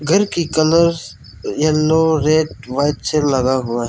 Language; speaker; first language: Hindi; non-native, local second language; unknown